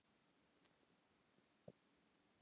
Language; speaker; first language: Icelandic; non-native, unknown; Polish